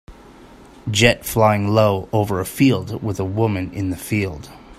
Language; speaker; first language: English; native; English